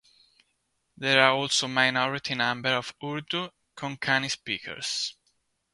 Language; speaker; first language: English; non-native, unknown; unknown